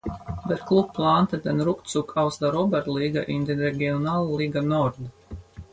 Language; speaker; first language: German; non-native, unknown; Latvian